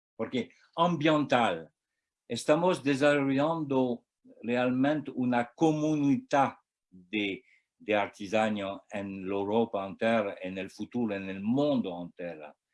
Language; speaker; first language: Spanish; non-native, learner; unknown